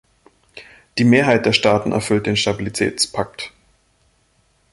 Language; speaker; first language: German; native; German